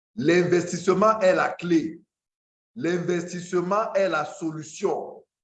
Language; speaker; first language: French; non-native, local second language; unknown